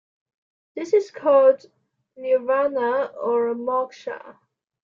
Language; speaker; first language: English; non-native, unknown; Chinese